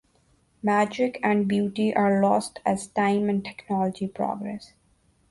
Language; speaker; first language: English; non-native, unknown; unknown